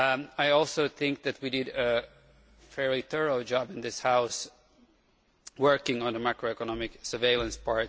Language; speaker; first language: English; non-native, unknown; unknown